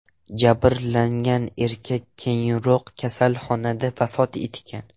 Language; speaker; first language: Uzbek; non-native, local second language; Russian